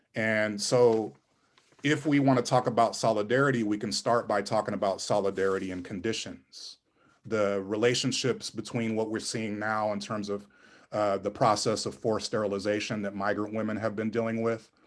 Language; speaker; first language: English; native; English